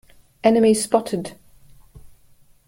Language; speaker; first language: English; non-native, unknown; German